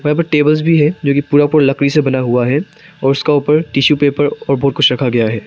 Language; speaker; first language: Hindi; non-native, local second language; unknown